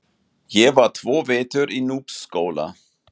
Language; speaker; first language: Icelandic; non-native, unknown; German